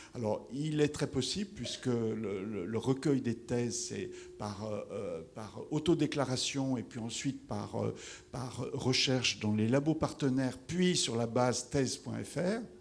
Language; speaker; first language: French; native; French